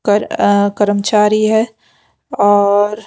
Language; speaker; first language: Hindi; non-native, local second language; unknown